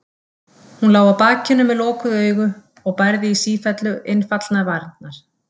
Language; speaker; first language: Icelandic; native; Icelandic